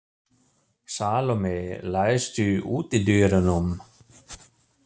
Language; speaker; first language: Icelandic; non-native, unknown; German